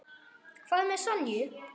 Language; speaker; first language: Icelandic; non-native, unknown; German